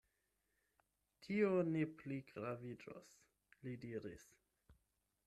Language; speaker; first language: Esperanto; non-native, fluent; German